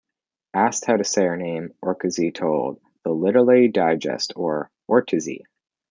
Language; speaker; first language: English; native; English